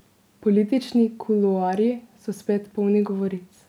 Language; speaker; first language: Slovenian; native; Slovenian